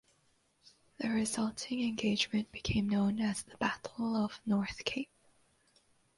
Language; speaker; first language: English; non-native, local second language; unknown